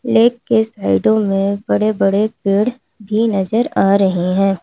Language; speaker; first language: Hindi; native; Hindi